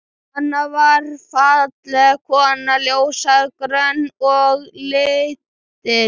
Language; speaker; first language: Icelandic; native; Icelandic